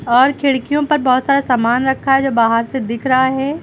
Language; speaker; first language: Hindi; native; Hindi